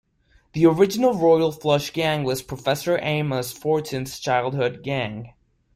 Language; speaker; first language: English; non-native, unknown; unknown